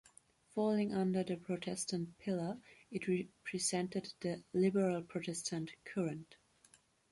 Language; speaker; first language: English; non-native, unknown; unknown